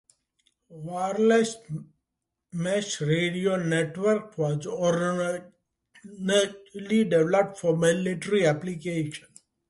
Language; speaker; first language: English; non-native, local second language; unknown